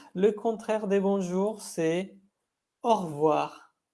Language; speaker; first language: French; non-native, fluent; Spanish